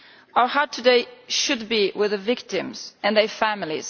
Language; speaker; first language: English; non-native, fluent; Italian